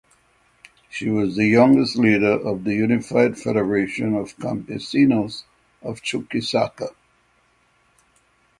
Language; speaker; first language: English; native; English